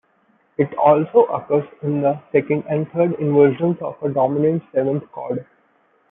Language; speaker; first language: English; non-native, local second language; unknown